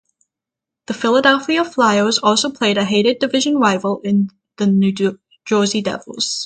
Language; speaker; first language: English; native; English